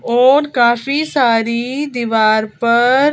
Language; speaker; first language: Hindi; native; Hindi